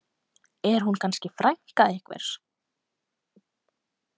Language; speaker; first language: Icelandic; native; Icelandic